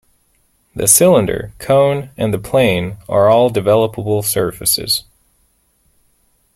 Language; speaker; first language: English; native; English